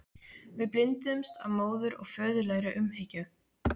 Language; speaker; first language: Icelandic; native; Icelandic